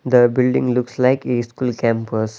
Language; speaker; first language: English; non-native, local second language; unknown